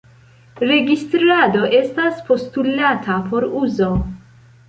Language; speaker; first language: Esperanto; non-native, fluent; Central Kurdish